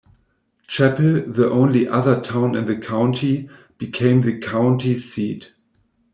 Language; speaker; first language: English; non-native, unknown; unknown